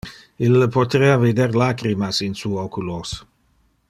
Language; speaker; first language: Interlingua; non-native, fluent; Dutch